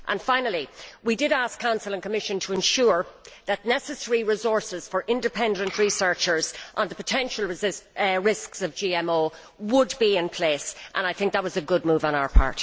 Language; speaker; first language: English; native; English